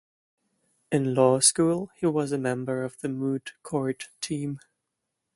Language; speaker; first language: English; non-native, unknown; German